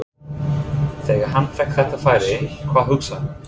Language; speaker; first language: Icelandic; non-native, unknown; English